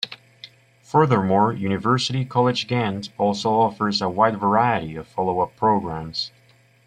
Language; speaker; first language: English; native; English